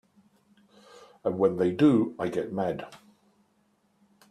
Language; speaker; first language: English; native; English